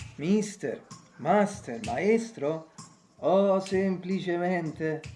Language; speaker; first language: English; non-native, fluent; Italian